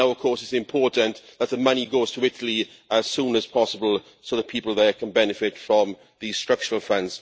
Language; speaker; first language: English; native; English